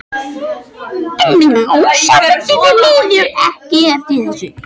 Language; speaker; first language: Icelandic; non-native, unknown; French